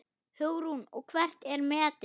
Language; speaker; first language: Icelandic; non-native, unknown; German